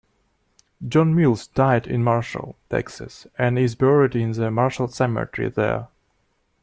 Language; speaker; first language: English; non-native, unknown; Russian